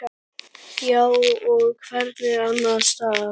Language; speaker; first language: Icelandic; native; Icelandic